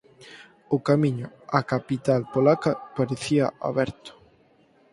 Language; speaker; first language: Galician; native; Galician